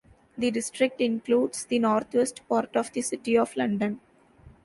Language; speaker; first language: English; non-native, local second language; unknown